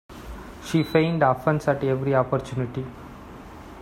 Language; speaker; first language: English; non-native, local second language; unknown